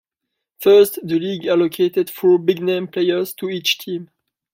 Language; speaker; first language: English; non-native, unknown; French